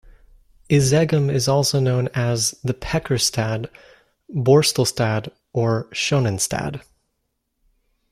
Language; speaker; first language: English; native; English